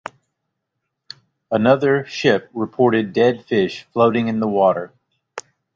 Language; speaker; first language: English; native; English